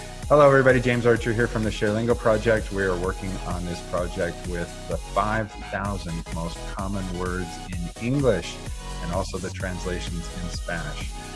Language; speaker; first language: English; native; English